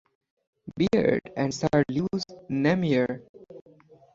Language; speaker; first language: English; non-native, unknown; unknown